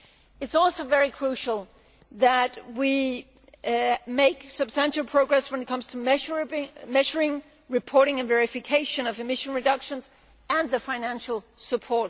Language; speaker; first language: English; non-native, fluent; Danish